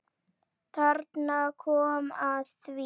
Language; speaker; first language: Icelandic; native; Icelandic